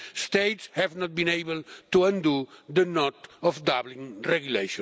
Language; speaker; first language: English; non-native, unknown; Catalan